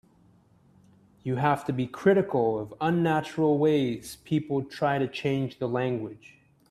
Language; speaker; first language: English; native; English